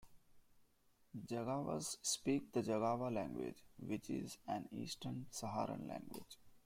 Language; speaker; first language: English; non-native, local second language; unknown